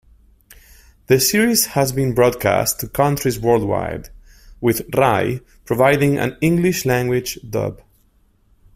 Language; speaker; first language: English; non-native, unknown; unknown